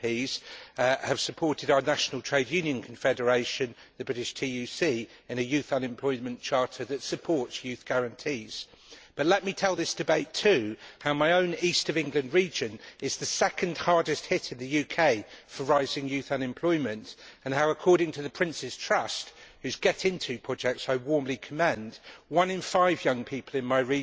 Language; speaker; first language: English; native; English